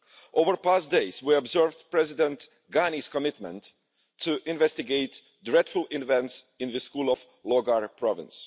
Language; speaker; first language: English; non-native, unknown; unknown